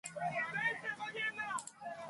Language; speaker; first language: English; non-native, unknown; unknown